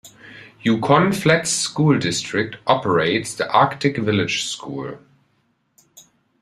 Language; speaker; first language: English; non-native, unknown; German